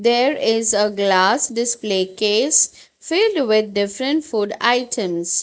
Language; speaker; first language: English; non-native, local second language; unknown